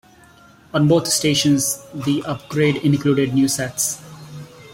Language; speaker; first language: English; non-native, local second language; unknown